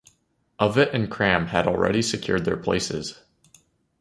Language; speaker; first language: English; native; English